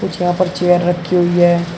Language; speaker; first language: Hindi; native; Hindi